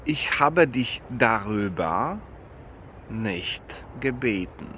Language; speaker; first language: German; non-native, fluent; Polish